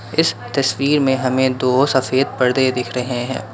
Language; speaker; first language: Hindi; non-native, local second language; Assamese